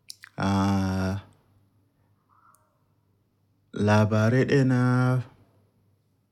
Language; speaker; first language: Hausa; native; Hausa